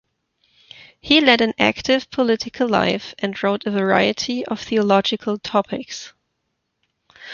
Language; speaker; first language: English; non-native, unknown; German